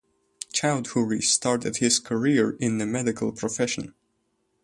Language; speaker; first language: English; native; English